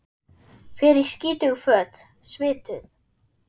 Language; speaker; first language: Icelandic; non-native, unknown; German